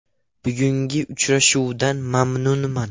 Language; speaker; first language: Uzbek; non-native, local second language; Russian